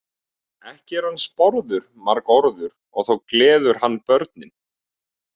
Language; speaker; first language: Icelandic; native; Icelandic